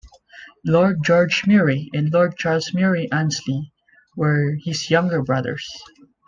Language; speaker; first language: English; non-native, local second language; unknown